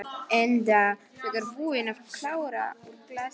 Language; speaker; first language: Icelandic; non-native, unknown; Polish